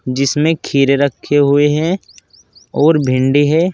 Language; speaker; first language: Hindi; native; Hindi